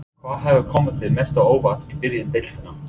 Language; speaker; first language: Icelandic; non-native, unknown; English